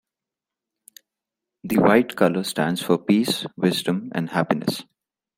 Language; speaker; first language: English; non-native, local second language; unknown